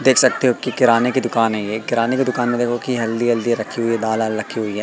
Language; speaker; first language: Hindi; native; Hindi